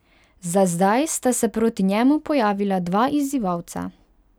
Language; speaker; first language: Slovenian; non-native, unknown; Hungarian